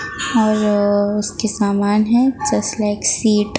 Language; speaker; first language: Hindi; non-native, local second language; Gujarati